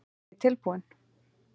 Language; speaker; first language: Icelandic; native; Icelandic